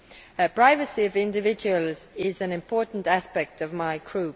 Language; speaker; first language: English; non-native, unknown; Estonian